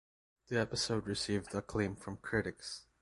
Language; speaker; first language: English; non-native, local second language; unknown